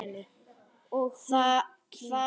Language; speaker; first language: Icelandic; native; Icelandic